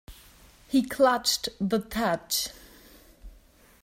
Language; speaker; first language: English; non-native, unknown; German